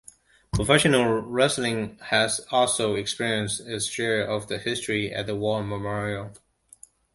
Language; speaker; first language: English; non-native, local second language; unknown